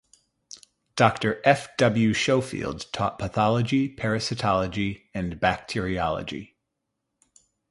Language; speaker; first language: English; native; English